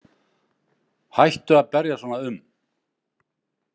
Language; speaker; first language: Icelandic; native; Icelandic